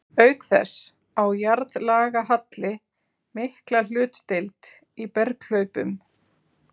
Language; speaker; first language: Icelandic; native; Icelandic